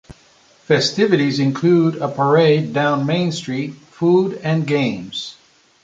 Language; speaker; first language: English; non-native, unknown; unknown